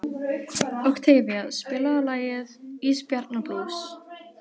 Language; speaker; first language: Icelandic; native; Icelandic